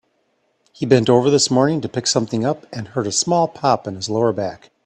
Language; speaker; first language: English; native; English